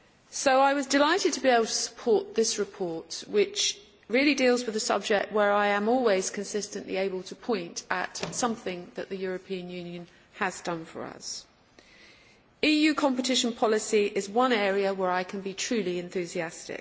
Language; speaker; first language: English; native; English